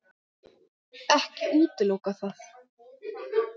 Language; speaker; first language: Icelandic; non-native, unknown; English